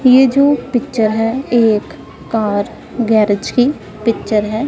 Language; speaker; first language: Hindi; non-native, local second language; Punjabi